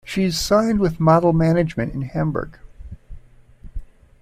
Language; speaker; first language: English; native; English